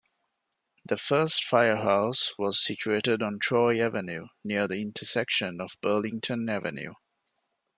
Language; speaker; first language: English; non-native, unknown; Divehi